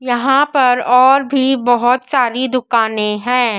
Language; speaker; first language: Hindi; native; Hindi